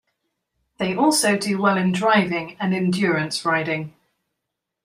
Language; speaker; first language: English; native; English